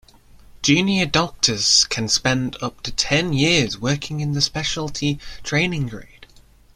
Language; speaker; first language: English; native; English